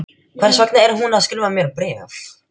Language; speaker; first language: Icelandic; non-native, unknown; Filipino